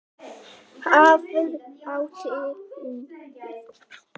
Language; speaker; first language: Icelandic; native; Icelandic